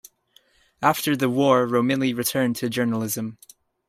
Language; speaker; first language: English; native; English